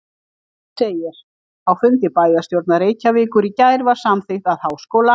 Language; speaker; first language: Icelandic; native; Icelandic